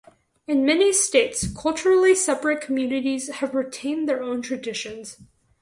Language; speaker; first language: English; native; English